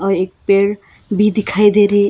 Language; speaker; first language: Hindi; non-native, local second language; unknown